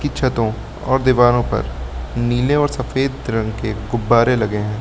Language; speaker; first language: Hindi; native; Hindi